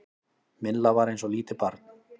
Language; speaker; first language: Icelandic; native; Icelandic